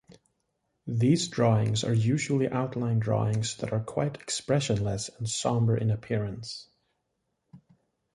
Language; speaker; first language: English; native; English